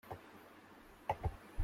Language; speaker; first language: English; non-native, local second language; Assamese